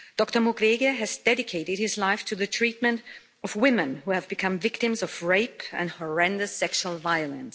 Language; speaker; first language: English; non-native, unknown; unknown